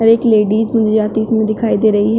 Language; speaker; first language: Hindi; native; Hindi